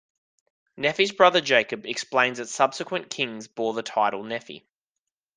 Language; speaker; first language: English; native; English